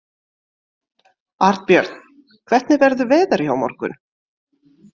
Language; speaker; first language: Icelandic; non-native, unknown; French